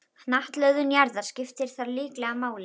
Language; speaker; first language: Icelandic; native; Icelandic